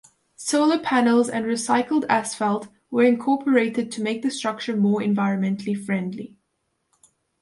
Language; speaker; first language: English; non-native, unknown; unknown